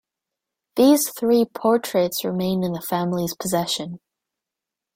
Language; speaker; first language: English; native; English